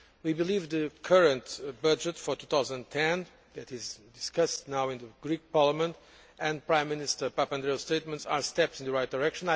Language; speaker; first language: English; non-native, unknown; Portuguese